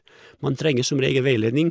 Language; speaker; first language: Norwegian; non-native, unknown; Croatian